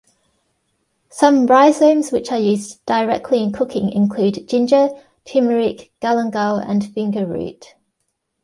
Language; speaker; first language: English; native; English